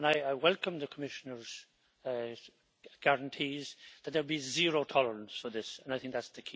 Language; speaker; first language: English; native; English